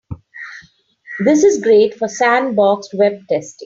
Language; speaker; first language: English; non-native, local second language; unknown